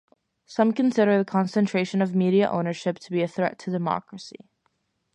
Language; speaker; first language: English; native; English